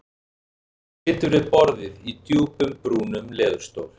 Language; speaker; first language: Icelandic; native; Icelandic